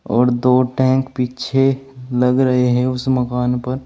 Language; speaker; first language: Hindi; native; Hindi